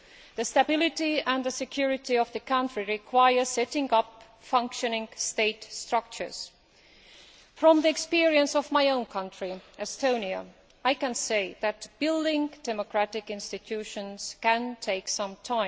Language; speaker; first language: English; non-native, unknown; Estonian